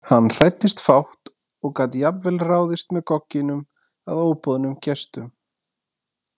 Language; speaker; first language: Icelandic; native; Icelandic